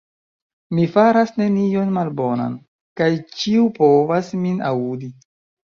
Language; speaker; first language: Esperanto; non-native, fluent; Chinese